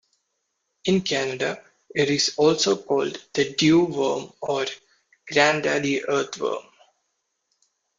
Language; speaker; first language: English; non-native, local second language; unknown